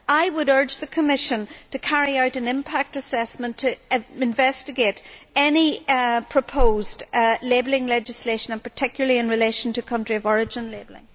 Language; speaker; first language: English; native; English